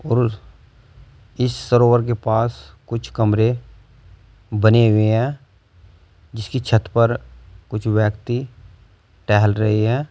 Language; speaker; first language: Hindi; native; Hindi